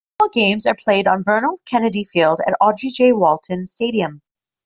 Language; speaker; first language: English; native; English